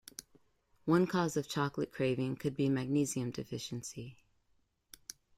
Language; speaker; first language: English; native; English